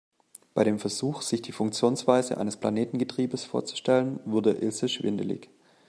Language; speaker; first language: German; native; German